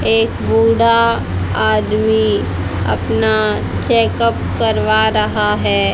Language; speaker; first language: Hindi; native; Hindi